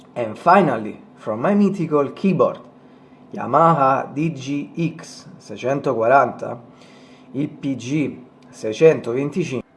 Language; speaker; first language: English; non-native, fluent; Italian